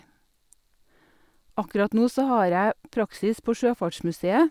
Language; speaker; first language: Norwegian; native; Norwegian